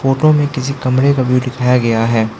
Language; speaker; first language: Hindi; non-native, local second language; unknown